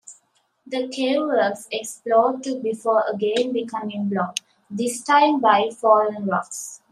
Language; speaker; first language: English; native; English